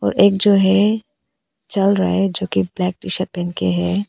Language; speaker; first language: Hindi; early bilingual, other home language; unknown